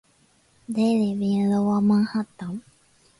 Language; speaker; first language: English; non-native, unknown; Japanese